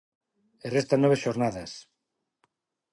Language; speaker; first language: Galician; non-native, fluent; Spanish